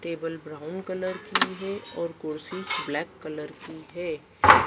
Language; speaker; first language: Hindi; native; Hindi